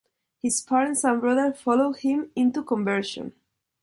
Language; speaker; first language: English; non-native, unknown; Spanish